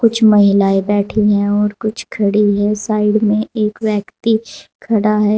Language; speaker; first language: Hindi; native; Hindi